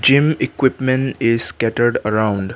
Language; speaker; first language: English; non-native, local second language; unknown